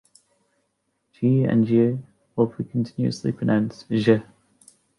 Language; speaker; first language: English; native; English